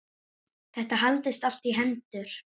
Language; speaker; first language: Icelandic; native; Icelandic